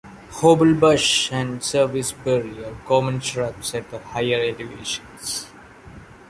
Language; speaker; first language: English; non-native, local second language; Malayalam